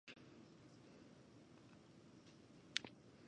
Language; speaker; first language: English; non-native, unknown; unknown